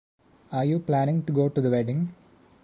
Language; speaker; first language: English; non-native, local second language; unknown